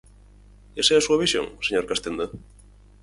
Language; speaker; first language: Galician; native; Galician